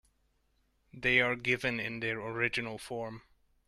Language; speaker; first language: English; non-native, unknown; Hungarian